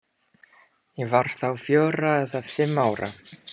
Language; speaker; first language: Icelandic; non-native, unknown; English